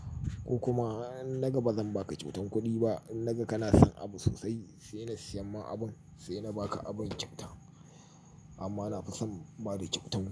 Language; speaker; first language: Hausa; native; Hausa